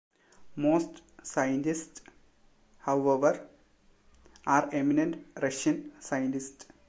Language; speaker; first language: English; non-native, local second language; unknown